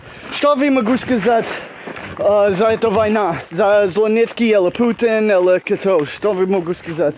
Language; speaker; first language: Russian; non-native, learner; English